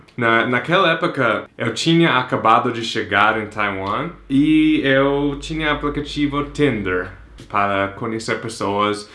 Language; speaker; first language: Portuguese; non-native, fluent; English